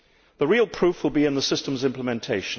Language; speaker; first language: English; native; English